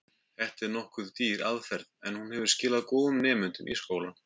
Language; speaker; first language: Icelandic; native; Icelandic